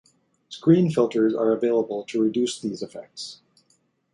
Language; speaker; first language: English; native; English